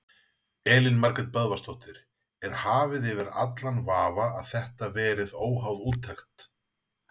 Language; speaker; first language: Icelandic; native; Icelandic